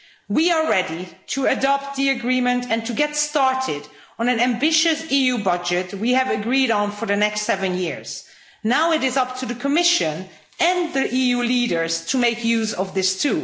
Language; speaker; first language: English; non-native, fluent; Dutch